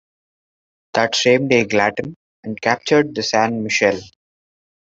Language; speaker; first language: English; non-native, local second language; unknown